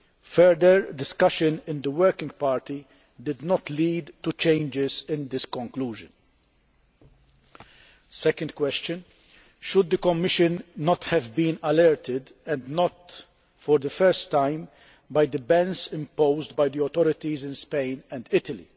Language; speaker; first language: English; non-native, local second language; Maltese